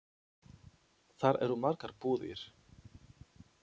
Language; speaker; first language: Icelandic; non-native, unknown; Polish